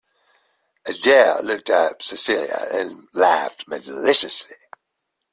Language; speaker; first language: English; native; English